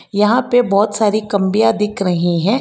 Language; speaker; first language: Hindi; non-native, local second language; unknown